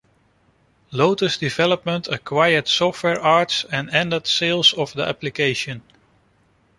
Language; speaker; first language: English; non-native, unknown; Dutch